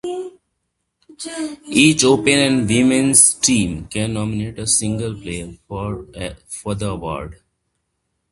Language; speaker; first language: English; non-native, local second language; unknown